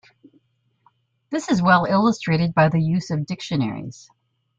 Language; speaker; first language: English; native; English